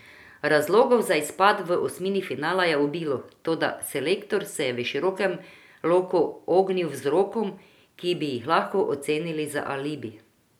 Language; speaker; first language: Slovenian; non-native, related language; Croatian